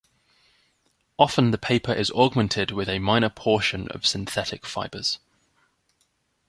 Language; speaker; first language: English; native; English